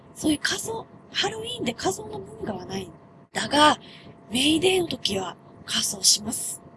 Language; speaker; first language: Japanese; non-native, fluent; Finnish